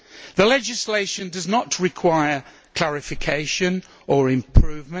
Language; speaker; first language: English; native; English